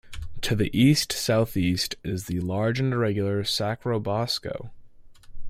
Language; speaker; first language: English; native; English